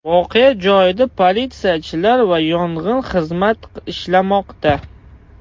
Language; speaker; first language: Uzbek; non-native, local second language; Russian